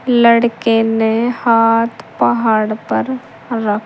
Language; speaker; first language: Hindi; native; Hindi